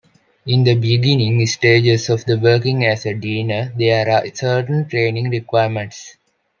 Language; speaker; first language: English; non-native, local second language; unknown